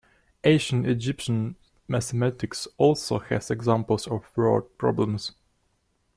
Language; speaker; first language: English; non-native, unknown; Russian